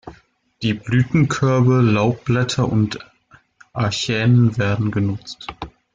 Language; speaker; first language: German; native; German